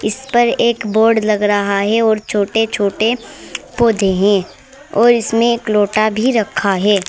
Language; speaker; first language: Hindi; native; Hindi